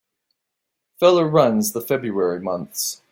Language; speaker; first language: English; native; English